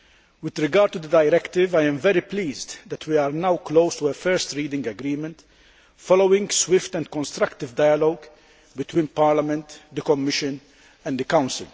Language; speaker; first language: English; non-native, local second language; Maltese